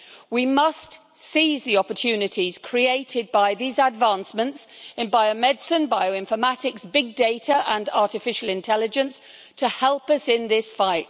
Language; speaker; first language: English; native; English